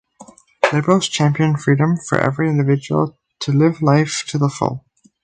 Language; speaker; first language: English; native; English